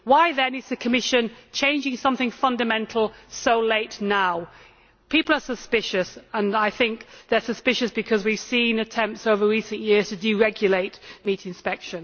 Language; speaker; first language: English; native; English